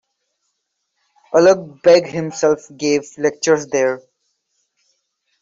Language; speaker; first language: English; non-native, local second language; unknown